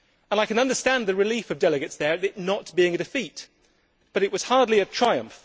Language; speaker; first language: English; native; English